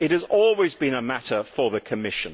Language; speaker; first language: English; native; English